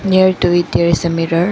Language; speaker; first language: English; non-native, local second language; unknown